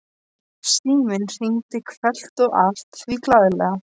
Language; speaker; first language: Icelandic; non-native, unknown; Polish